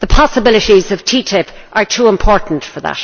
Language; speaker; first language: English; native; English